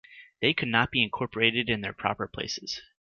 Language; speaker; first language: English; native; English